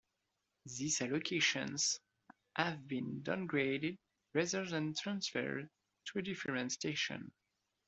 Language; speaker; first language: English; non-native, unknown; French